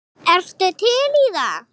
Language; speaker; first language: Icelandic; non-native, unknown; English